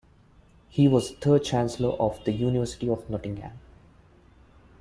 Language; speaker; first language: English; non-native, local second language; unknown